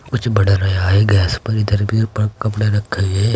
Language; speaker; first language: Hindi; native; Hindi